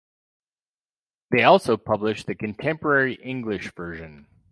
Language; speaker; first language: English; native; English